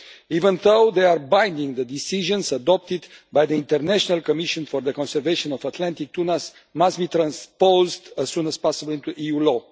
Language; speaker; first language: English; non-native, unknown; Romanian